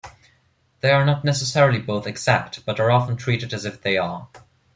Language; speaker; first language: English; non-native, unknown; German